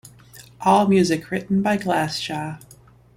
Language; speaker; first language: English; native; English